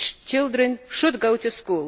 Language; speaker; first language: English; non-native, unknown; Lithuanian